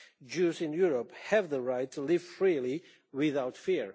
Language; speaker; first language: English; non-native, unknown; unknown